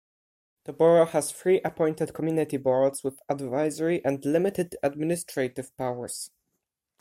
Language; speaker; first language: English; non-native, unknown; Polish